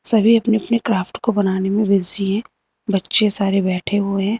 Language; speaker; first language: Hindi; native; Hindi